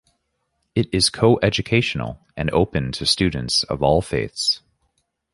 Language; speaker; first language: English; native; English